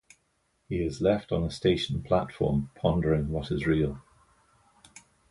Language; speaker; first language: English; native; English